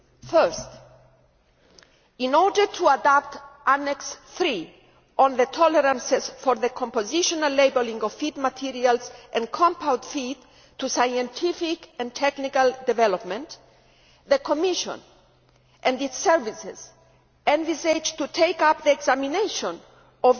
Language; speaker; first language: English; non-native, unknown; Greek